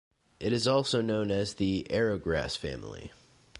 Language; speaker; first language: English; native; English